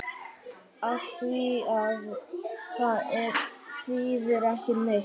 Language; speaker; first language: Icelandic; native; Icelandic